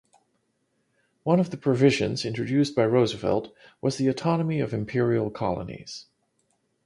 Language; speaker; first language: English; non-native, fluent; Dutch